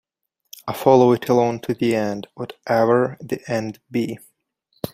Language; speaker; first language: English; native; English